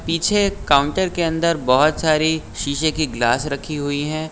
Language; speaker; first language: Hindi; native; Hindi